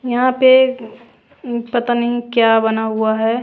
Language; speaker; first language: Hindi; non-native, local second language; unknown